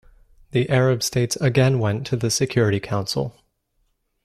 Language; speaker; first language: English; native; English